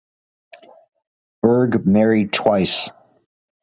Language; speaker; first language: English; native; English